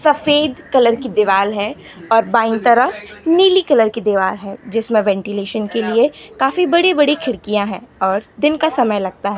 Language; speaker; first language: Hindi; non-native, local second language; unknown